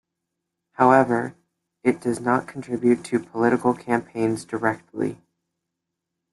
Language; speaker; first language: English; native; English